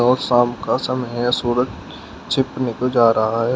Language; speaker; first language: Hindi; native; Hindi